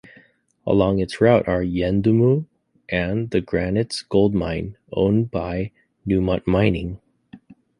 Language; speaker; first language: English; native; English